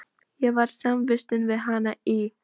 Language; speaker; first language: Icelandic; non-native, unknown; Polish